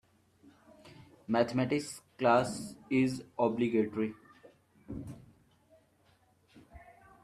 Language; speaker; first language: English; native; English